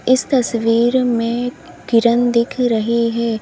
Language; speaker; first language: Hindi; native; Hindi